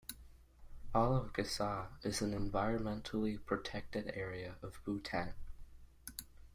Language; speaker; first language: English; native; English